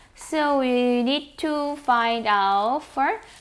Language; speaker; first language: English; non-native, fluent; Korean